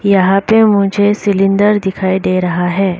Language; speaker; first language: Hindi; non-native, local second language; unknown